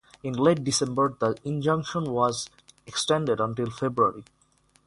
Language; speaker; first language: English; non-native, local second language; Bangla